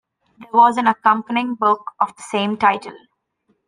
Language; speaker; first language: English; non-native, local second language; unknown